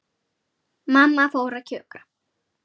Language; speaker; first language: Icelandic; native; Icelandic